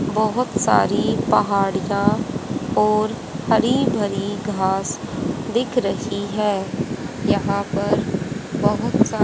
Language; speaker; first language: Hindi; native; Hindi